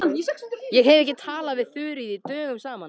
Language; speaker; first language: Icelandic; native; Icelandic